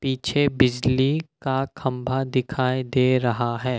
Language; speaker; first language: Hindi; non-native, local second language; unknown